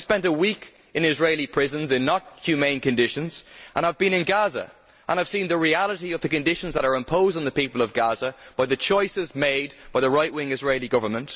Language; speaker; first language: English; native; English